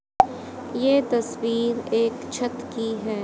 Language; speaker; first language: Hindi; native; Hindi